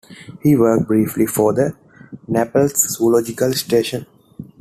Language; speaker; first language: English; non-native, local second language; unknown